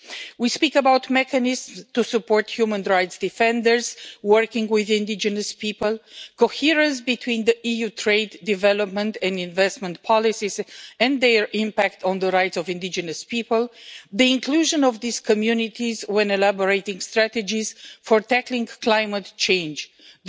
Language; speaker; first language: English; non-native, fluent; Romanian